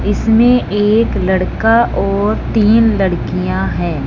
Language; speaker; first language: Hindi; non-native, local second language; Punjabi